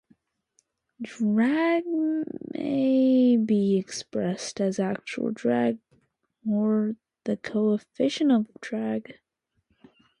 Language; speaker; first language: English; native; English